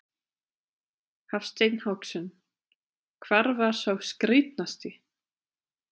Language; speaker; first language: Icelandic; non-native, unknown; German